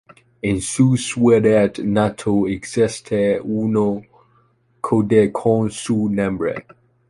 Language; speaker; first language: Spanish; non-native, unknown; Chinese